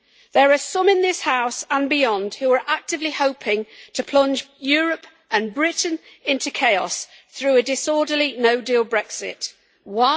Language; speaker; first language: English; native; English